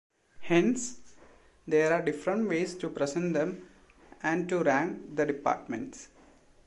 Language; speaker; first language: English; non-native, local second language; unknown